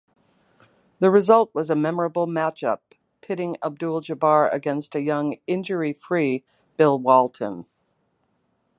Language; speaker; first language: English; native; English